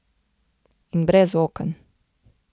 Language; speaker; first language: Slovenian; native; Slovenian